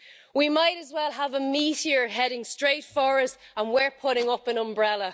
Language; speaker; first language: English; native; English